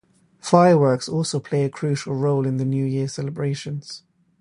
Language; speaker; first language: English; native; English